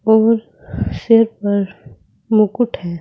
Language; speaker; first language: Hindi; native; Hindi